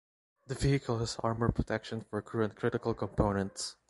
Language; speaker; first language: English; non-native, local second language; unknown